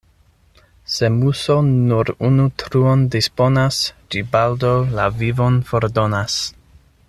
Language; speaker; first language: Esperanto; non-native, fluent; English